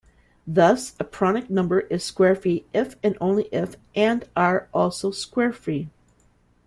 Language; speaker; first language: English; native; English